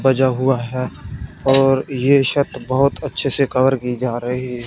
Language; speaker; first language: Hindi; non-native, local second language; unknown